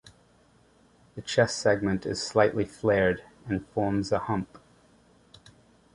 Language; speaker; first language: English; native; English